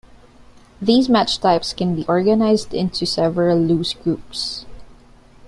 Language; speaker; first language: English; non-native, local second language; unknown